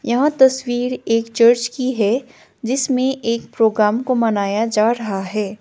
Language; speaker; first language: Hindi; non-native, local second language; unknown